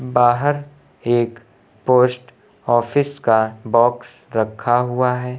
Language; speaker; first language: Hindi; native; Hindi